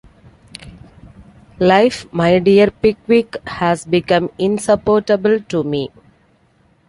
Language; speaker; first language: English; non-native, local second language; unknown